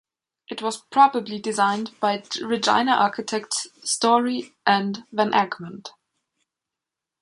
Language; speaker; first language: English; non-native, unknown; German